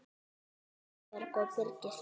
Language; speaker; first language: Icelandic; native; Icelandic